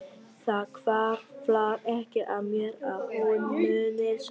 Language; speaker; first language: Icelandic; non-native, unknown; Vietnamese